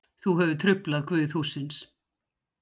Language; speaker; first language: Icelandic; native; Icelandic